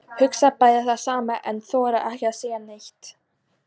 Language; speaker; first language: Icelandic; non-native, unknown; Polish